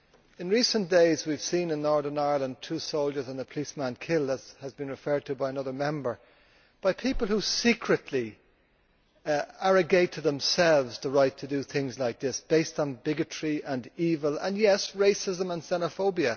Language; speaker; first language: English; native; English